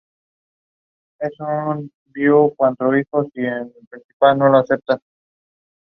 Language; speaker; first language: English; non-native, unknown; Spanish